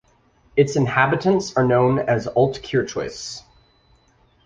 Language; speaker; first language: English; native; English